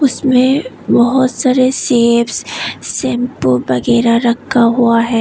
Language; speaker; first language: Hindi; non-native, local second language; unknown